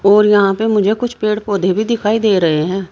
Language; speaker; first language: Hindi; native; Hindi